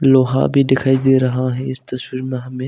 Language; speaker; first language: Hindi; early bilingual, other home language; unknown